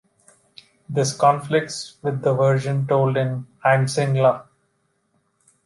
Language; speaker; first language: English; non-native, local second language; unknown